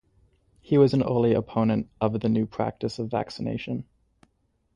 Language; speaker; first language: English; native; English